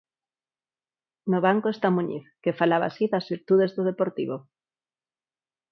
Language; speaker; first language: Galician; non-native, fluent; Spanish